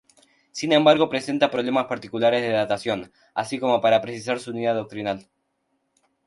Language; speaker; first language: Spanish; native; Spanish